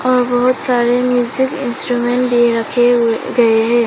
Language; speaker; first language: Hindi; non-native, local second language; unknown